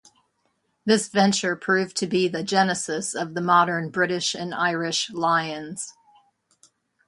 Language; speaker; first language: English; native; English